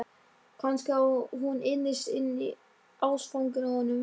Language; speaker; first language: Icelandic; non-native, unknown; German